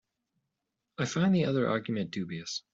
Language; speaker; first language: English; native; English